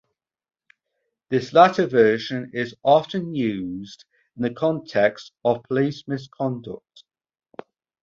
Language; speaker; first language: English; native; English